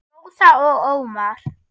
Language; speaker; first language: Icelandic; non-native, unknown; German